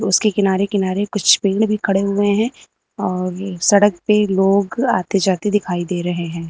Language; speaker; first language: Hindi; native; Hindi